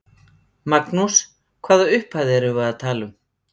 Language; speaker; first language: Icelandic; native; Icelandic